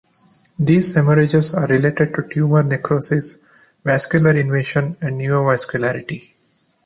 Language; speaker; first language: English; non-native, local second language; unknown